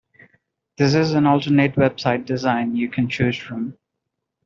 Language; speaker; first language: English; non-native, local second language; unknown